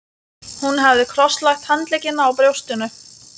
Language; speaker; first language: Icelandic; non-native, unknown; Lithuanian